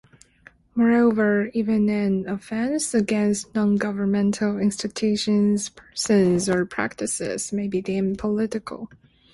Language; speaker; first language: English; non-native, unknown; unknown